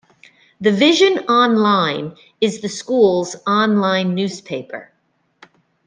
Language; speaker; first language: English; native; English